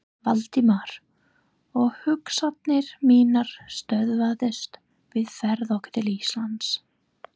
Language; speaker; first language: Icelandic; non-native, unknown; English